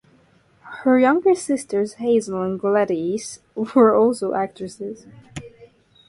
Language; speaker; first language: English; non-native, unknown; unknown